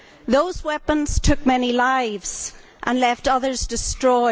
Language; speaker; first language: English; native; English